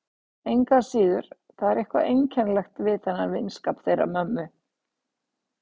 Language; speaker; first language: Icelandic; native; Icelandic